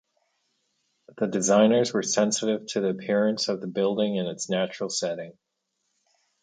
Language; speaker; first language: English; native; English